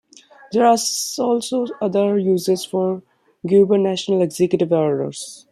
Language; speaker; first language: English; non-native, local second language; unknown